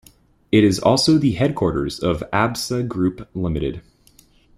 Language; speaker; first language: English; native; English